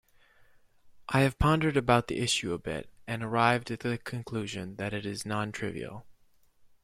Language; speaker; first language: English; native; English